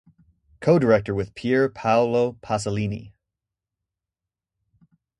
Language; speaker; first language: English; native; English